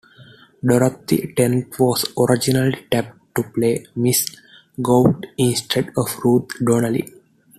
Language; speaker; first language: English; non-native, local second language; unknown